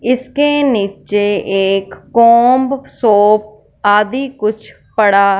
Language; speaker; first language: Hindi; non-native, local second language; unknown